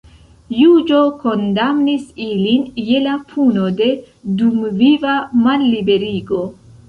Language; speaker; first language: Esperanto; non-native, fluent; Central Kurdish